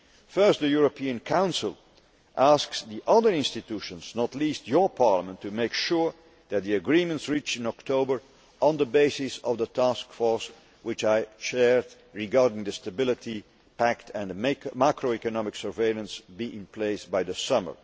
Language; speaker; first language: English; non-native, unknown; Dutch